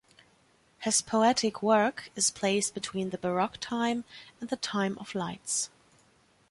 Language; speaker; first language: English; non-native, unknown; German